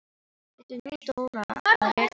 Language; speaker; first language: Icelandic; non-native, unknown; Filipino